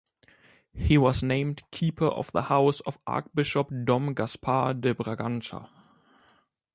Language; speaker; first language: English; non-native, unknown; German